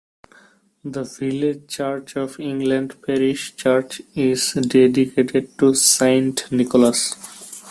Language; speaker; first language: English; non-native, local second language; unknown